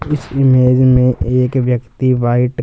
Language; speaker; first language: Hindi; non-native, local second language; Punjabi